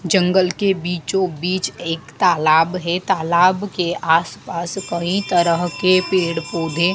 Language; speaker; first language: Hindi; native; Hindi